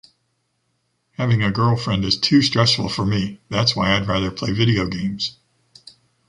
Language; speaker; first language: English; native; English